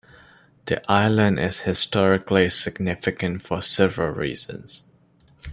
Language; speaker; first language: English; non-native, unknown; Chinese